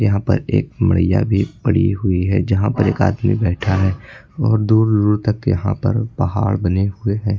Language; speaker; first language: Hindi; native; Hindi